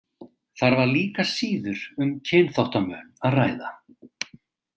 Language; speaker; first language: Icelandic; native; Icelandic